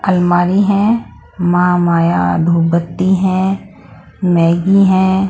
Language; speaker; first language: Hindi; non-native, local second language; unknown